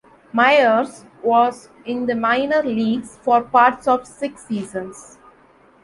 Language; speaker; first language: English; non-native, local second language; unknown